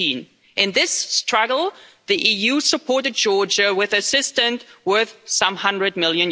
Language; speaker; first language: English; non-native, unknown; German